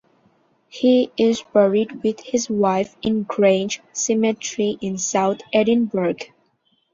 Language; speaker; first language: English; non-native, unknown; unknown